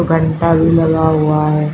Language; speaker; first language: Hindi; native; Hindi